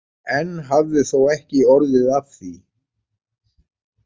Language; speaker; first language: Icelandic; native; Icelandic